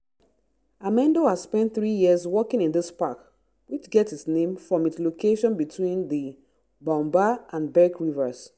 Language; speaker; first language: English; non-native, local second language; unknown